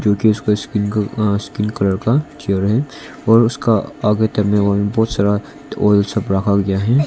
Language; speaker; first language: Hindi; non-native, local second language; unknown